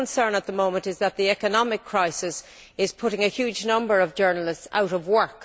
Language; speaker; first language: English; native; English